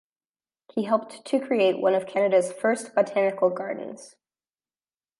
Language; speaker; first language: English; native; English